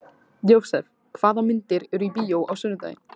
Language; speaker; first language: Icelandic; native; Icelandic